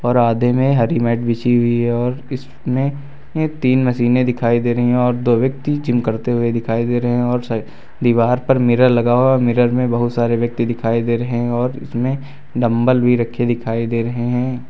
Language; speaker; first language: Hindi; native; Hindi